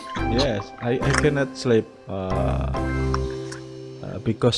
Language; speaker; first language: English; non-native, learner; Indonesian